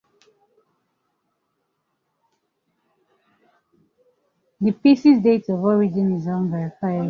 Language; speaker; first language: English; non-native, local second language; Igbo